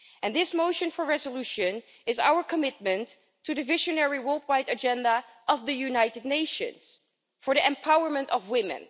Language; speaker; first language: English; non-native, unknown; Dutch